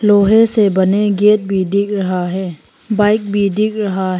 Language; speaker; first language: Hindi; non-native, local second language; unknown